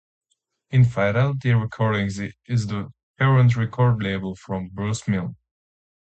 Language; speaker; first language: English; native; English